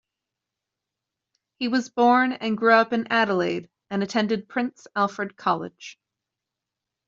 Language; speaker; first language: English; native; English